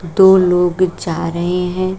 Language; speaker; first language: Hindi; native; Hindi